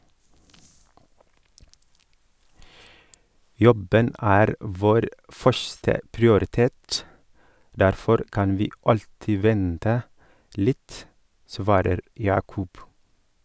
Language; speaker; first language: Norwegian; non-native, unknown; Oromo